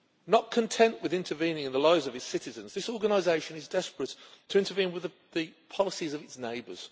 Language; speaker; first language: English; native; English